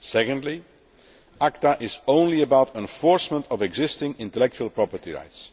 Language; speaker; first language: English; non-native, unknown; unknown